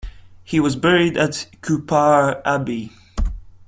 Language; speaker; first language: English; non-native, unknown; Latvian